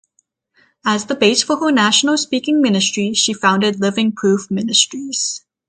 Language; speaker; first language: English; native; English